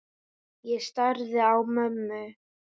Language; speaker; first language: Icelandic; native; Icelandic